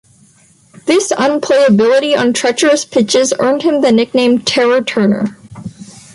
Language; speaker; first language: English; non-native, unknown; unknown